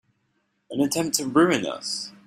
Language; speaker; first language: English; native; English